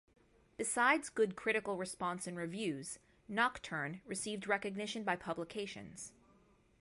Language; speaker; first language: English; native; English